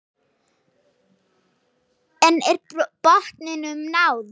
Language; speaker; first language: Icelandic; non-native, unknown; German